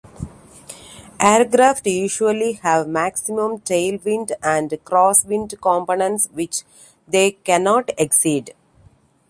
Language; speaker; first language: English; non-native, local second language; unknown